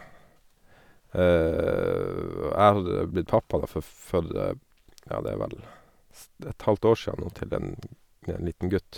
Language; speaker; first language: Norwegian; native; Norwegian